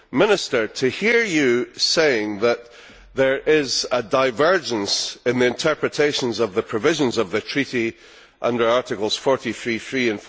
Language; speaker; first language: English; native; English